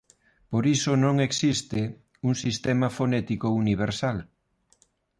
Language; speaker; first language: Galician; non-native, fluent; Spanish